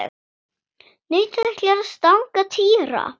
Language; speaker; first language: Icelandic; non-native, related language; Swedish